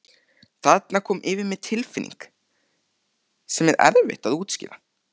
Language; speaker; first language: Icelandic; native; Icelandic